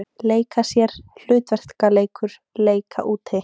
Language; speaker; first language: Icelandic; native; Icelandic